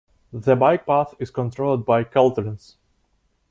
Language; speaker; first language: English; non-native, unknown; Russian